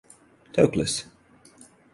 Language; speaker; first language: English; non-native, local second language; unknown